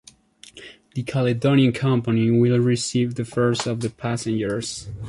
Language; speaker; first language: English; non-native, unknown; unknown